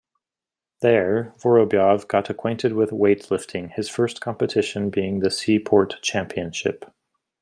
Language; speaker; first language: English; native; English